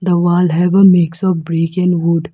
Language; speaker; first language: English; non-native, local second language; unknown